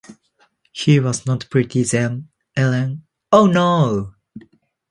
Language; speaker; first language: English; non-native, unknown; Japanese